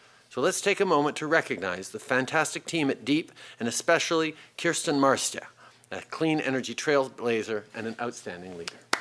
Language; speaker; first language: English; native; English